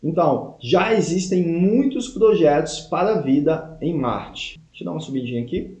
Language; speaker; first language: Portuguese; native; Portuguese